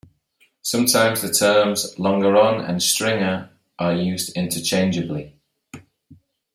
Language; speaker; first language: English; native; English